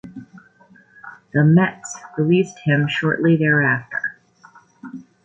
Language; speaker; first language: English; native; English